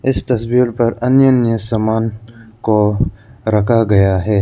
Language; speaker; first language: Hindi; non-native, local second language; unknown